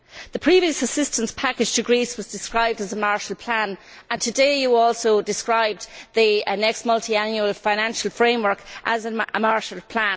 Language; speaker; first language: English; native; English